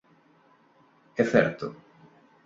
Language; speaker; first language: Galician; non-native, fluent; Spanish